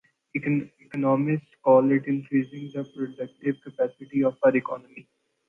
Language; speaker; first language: English; non-native, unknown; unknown